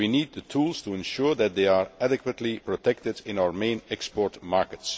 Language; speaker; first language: English; non-native, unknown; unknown